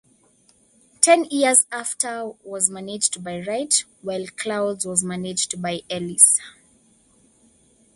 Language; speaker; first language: English; non-native, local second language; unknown